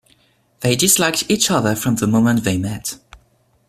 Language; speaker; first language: English; non-native, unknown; French